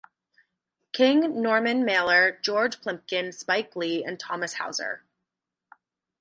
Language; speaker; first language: English; native; English